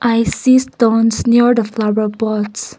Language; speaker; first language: English; non-native, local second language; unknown